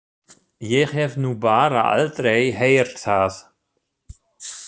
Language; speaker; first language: Icelandic; non-native, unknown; German